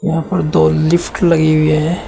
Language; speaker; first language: Hindi; native; Hindi